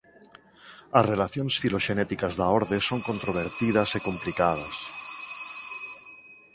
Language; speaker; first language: Galician; non-native, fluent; Spanish